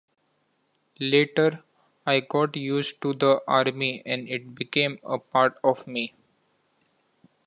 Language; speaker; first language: English; non-native, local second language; Marathi